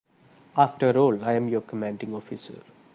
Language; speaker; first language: English; non-native, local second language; Malayalam